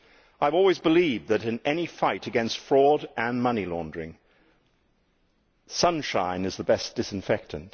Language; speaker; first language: English; native; English